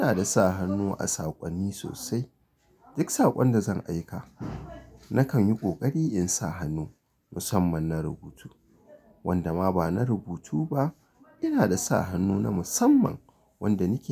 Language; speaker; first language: Hausa; native; Hausa